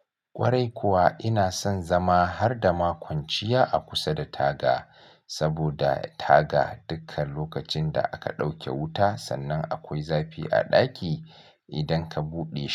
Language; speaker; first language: Hausa; native; Hausa